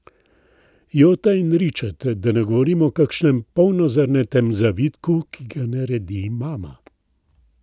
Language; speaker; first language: Slovenian; native; Slovenian